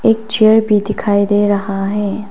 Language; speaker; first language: Hindi; non-native, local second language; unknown